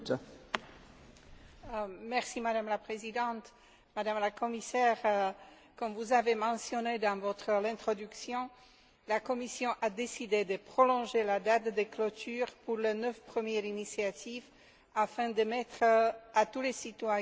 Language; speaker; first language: French; non-native, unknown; Slovak